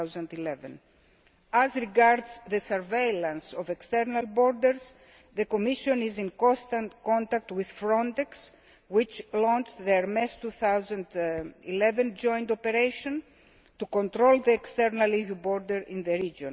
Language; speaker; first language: English; non-native, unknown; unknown